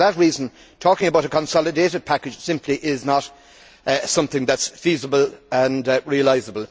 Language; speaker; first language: English; native; English